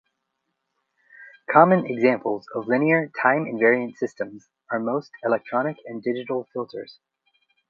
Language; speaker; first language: English; native; English